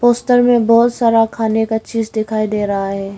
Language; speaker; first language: Hindi; early bilingual, other home language; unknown